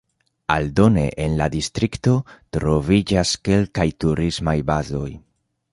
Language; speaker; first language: Esperanto; non-native, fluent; Spanish